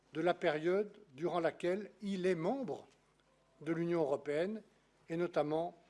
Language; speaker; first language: French; native; French